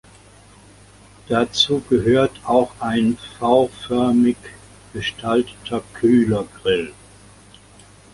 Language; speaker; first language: German; native; German